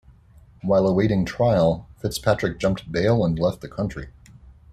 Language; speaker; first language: English; native; English